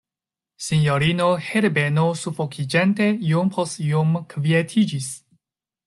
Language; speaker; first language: Esperanto; non-native, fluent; Chinese